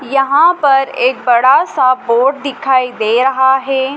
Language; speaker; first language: Hindi; native; Hindi